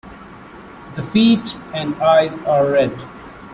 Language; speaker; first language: English; non-native, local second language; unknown